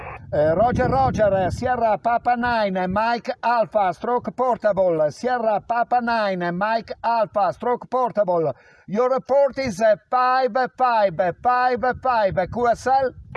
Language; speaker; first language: English; non-native, learner; Italian